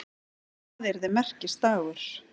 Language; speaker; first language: Icelandic; native; Icelandic